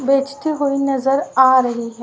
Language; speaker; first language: Hindi; native; Hindi